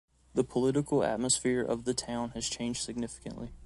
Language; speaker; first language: English; native; English